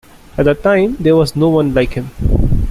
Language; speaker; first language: English; non-native, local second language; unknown